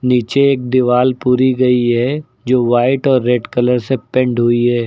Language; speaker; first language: Hindi; native; Hindi